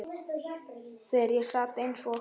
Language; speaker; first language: Icelandic; native; Icelandic